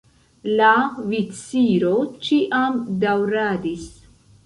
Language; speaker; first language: Esperanto; non-native, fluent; Central Kurdish